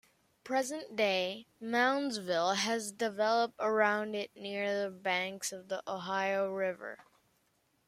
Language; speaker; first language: English; native; English